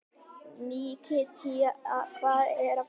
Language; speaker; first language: Icelandic; native; Icelandic